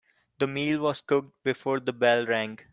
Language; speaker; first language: English; non-native, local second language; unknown